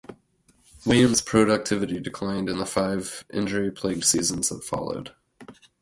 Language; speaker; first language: English; native; English